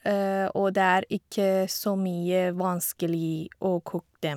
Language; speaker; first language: Norwegian; non-native, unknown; Persian